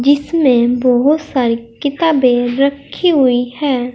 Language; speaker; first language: Hindi; native; Hindi